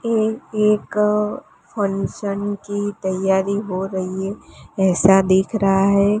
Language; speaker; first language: Hindi; non-native, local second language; Gujarati